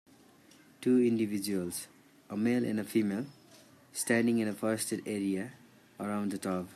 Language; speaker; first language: English; non-native, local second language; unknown